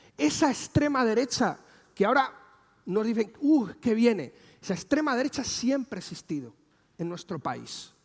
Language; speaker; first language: Spanish; native; Spanish